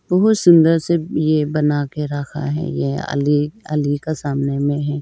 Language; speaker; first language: Hindi; non-native, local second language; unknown